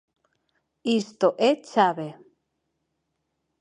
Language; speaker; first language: Galician; non-native, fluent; Spanish